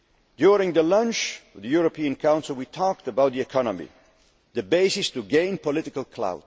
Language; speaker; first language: English; non-native, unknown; Dutch